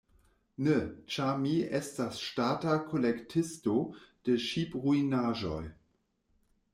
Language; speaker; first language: Esperanto; non-native, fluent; German